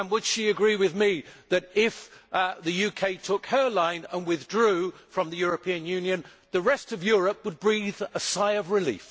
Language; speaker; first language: English; native; English